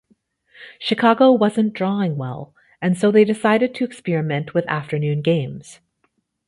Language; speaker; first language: English; native; English